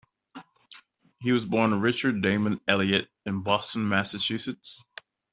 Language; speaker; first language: English; native; English